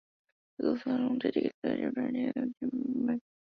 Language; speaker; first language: English; non-native, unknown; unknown